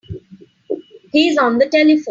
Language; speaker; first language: English; non-native, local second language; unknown